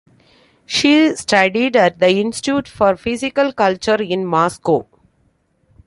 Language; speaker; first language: English; non-native, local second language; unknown